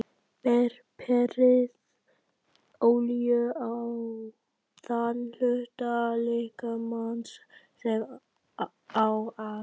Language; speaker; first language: Icelandic; non-native, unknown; Vietnamese